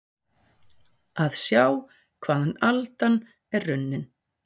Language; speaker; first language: Icelandic; native; Icelandic